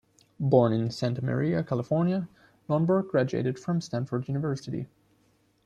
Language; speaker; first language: English; non-native, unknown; German